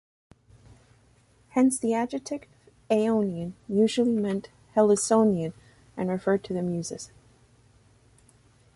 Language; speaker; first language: English; native; English